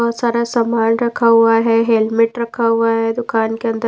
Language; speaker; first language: Hindi; non-native, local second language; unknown